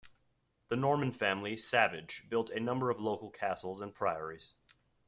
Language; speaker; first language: English; native; English